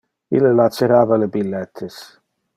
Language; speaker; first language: Interlingua; non-native, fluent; Dutch